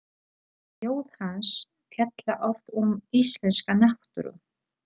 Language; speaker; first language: Icelandic; non-native, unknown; Polish